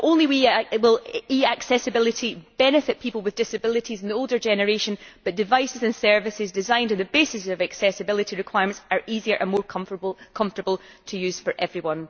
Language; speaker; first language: English; native; English